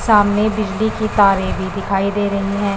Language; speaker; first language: Hindi; non-native, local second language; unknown